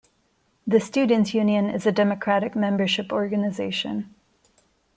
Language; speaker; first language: English; non-native, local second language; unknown